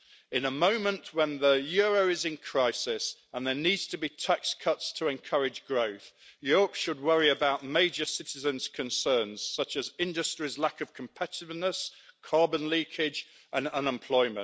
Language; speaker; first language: English; native; English